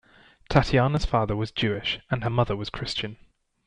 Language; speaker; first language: English; native; English